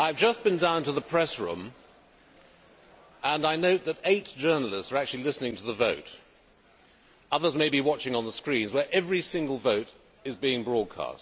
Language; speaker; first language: English; native; English